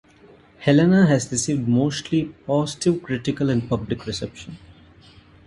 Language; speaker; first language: English; non-native, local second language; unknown